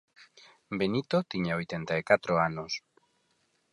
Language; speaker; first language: Galician; non-native, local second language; Spanish